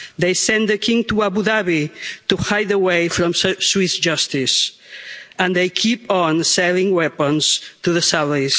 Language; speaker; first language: English; non-native, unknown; Catalan